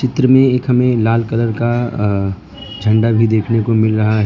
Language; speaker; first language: Hindi; non-native, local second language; Gujarati